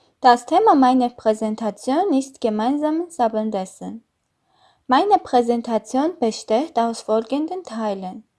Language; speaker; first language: German; non-native, learner; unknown